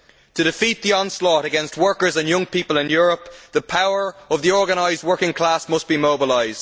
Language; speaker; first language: English; native; English